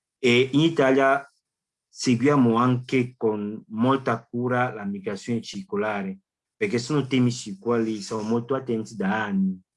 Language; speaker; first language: Italian; non-native, fluent; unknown